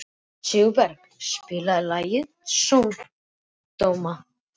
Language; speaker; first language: Icelandic; native; Icelandic